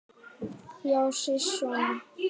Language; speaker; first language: Icelandic; native; Icelandic